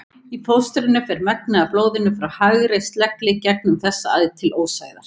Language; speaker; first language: Icelandic; native; Icelandic